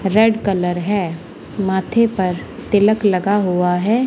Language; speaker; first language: Hindi; non-native, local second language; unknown